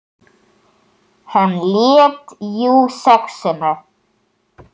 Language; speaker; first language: Icelandic; native; Icelandic